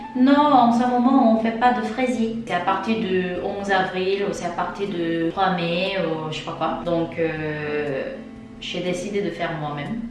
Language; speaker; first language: French; non-native, learner; Korean